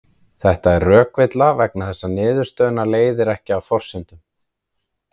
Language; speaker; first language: Icelandic; native; Icelandic